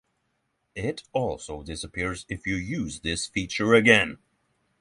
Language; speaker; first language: English; non-native, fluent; Norwegian